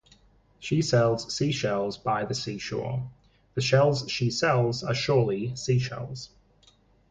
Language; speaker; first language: English; native; English